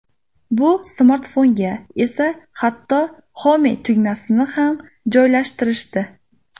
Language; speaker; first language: Uzbek; native; Uzbek